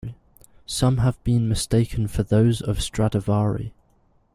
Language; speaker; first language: English; native; English